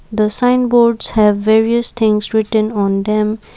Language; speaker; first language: English; non-native, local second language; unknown